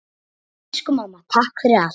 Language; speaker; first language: Icelandic; native; Icelandic